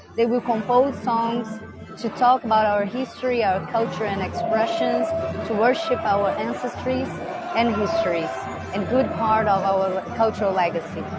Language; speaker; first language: English; non-native, fluent; Portuguese